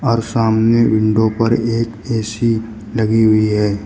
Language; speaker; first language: Hindi; native; Hindi